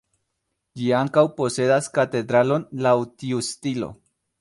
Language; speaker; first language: Esperanto; non-native, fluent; Spanish